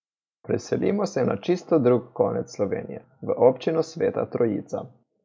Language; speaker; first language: Slovenian; native; Slovenian